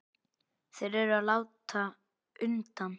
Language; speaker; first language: Icelandic; native; Icelandic